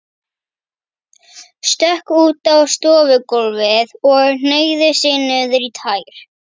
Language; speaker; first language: Icelandic; native; Icelandic